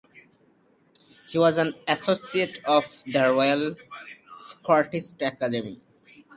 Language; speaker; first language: English; native; English